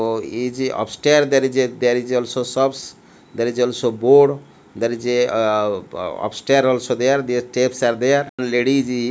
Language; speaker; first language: English; non-native, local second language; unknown